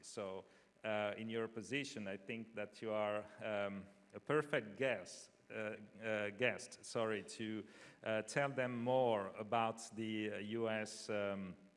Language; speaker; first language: English; non-native, fluent; French